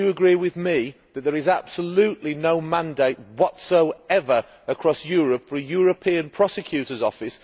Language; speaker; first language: English; native; English